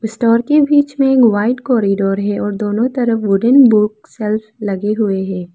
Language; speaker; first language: Hindi; non-native, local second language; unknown